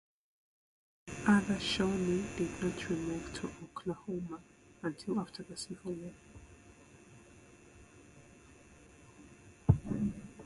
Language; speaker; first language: English; native; English